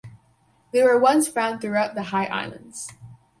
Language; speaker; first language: English; native; English